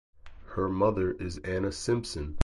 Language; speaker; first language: English; native; English